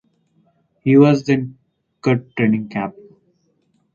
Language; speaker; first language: English; non-native, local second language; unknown